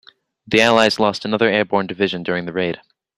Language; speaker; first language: English; native; English